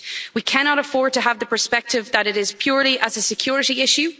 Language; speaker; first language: English; native; English